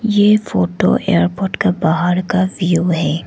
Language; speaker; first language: Hindi; non-native, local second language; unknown